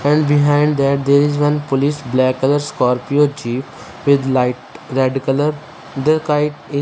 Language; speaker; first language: English; non-native, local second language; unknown